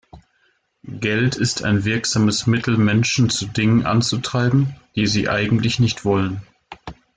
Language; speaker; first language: German; native; German